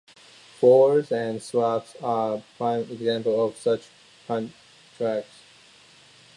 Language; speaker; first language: English; non-native, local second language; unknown